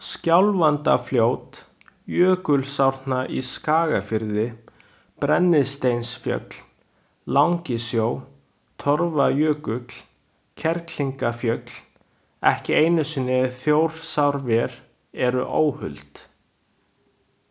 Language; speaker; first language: Icelandic; non-native, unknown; Chinese